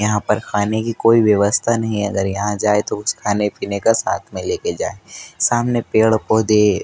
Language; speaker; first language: Hindi; native; Hindi